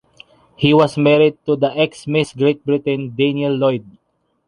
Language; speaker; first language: English; non-native, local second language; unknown